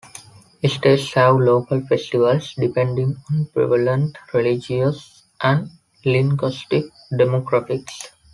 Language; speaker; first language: English; non-native, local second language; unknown